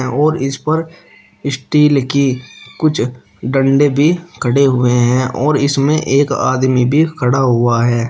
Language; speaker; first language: Hindi; native; Hindi